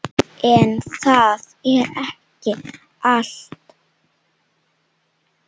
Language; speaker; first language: Icelandic; non-native, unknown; Slovenian